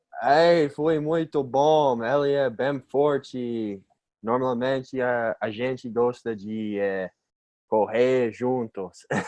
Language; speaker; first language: Portuguese; non-native, learner; English